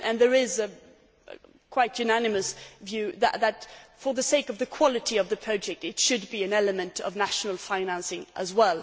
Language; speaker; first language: English; non-native, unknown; Swedish